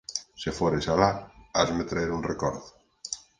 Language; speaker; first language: Galician; native; Galician